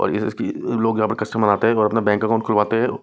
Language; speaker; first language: Hindi; non-native, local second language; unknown